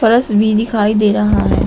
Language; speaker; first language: Hindi; native; Hindi